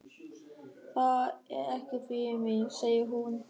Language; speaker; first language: Icelandic; non-native, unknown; German